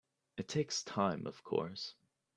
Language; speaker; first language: English; native; English